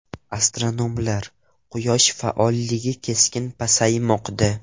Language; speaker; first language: Uzbek; non-native, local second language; Russian